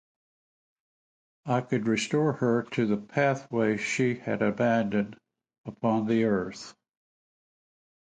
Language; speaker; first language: English; native; English